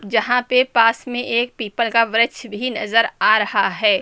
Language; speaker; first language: Hindi; native; Hindi